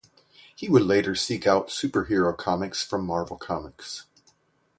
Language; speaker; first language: English; native; English